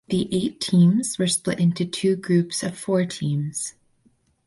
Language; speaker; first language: English; native; English